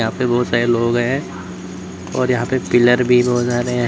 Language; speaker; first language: Hindi; native; Hindi